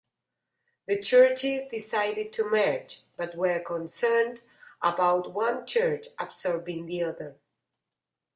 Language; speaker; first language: English; non-native, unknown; Spanish